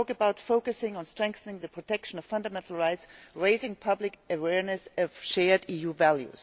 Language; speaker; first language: English; non-native, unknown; German